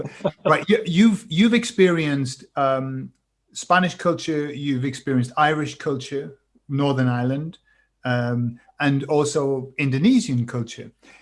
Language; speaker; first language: English; native; English